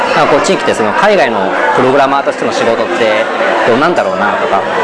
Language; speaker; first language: Japanese; native; Japanese